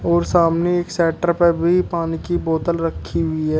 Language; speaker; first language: Hindi; native; Hindi